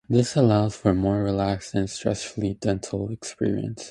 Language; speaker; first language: English; native; English